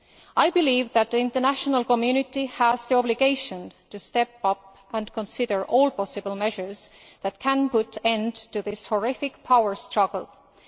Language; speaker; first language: English; non-native, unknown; Estonian